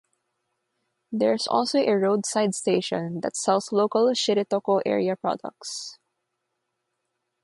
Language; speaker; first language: English; non-native, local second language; Filipino